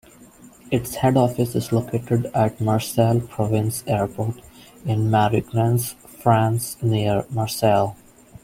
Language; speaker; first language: English; non-native, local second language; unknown